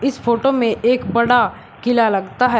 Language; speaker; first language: Hindi; native; Hindi